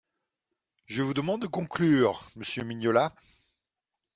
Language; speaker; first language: French; non-native, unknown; Dutch